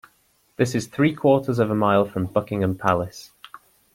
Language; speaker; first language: English; native; English